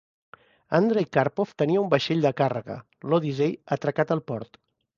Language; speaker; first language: Catalan; native; Catalan